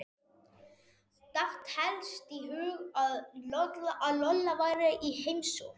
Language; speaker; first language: Icelandic; non-native, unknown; Spanish